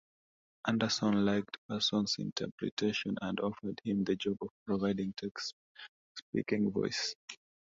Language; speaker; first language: English; non-native, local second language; Swahili